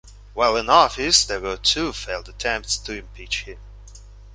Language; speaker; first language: English; non-native, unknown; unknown